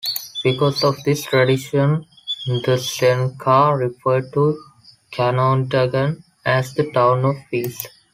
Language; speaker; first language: English; non-native, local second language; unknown